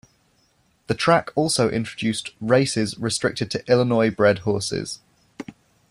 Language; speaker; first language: English; native; English